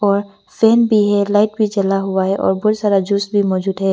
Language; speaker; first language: Hindi; non-native, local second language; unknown